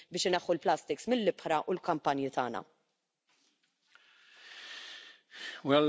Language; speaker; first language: English; non-native, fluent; Romanian